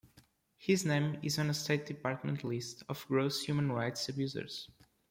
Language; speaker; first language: English; non-native, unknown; Portuguese